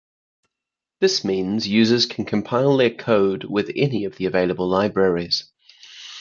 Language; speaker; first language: English; native; English